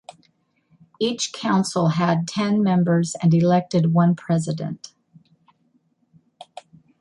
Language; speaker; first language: English; native; English